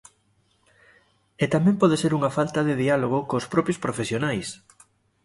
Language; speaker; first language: Galician; native; Galician